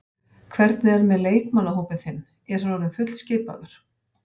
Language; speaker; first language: Icelandic; native; Icelandic